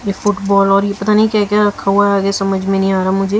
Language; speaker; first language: Hindi; native; Hindi